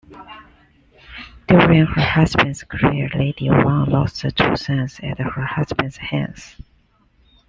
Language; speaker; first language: English; non-native, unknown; Chinese